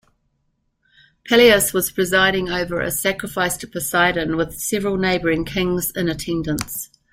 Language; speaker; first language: English; native; English